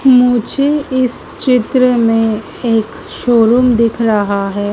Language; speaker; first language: Hindi; native; Hindi